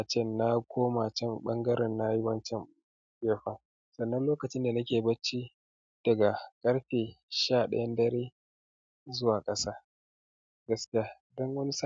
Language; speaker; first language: Hausa; native; Hausa